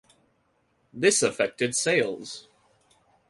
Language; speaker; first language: English; native; English